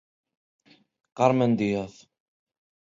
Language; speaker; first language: Galician; non-native, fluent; Spanish